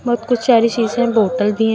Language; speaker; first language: Hindi; native; Hindi